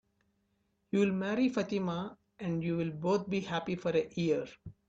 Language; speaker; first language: English; non-native, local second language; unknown